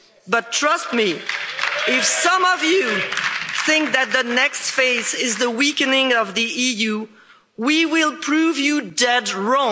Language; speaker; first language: English; non-native, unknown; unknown